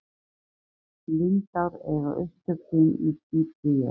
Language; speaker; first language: Icelandic; native; Icelandic